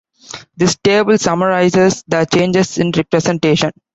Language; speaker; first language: English; non-native, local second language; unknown